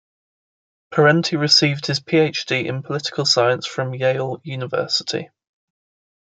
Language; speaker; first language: English; native; English